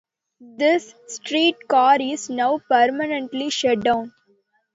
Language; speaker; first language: English; non-native, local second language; Tamil